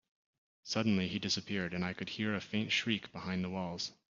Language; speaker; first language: English; native; English